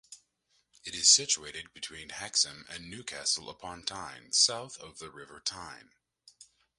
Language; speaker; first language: English; native; English